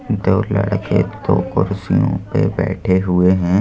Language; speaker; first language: Hindi; native; Hindi